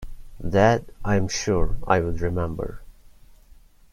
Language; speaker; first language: English; non-native, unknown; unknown